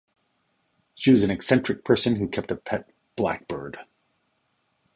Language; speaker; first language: English; native; English